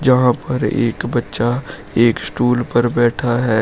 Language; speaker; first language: Hindi; native; Hindi